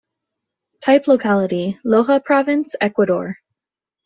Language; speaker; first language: English; native; English